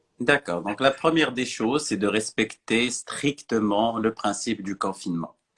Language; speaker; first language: French; non-native, local second language; Arabic